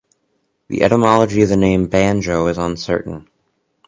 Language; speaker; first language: English; native; English